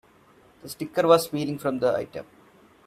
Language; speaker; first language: English; non-native, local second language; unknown